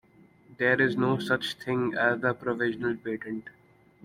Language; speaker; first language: English; non-native, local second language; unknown